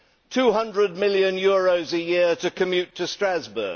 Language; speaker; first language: English; native; English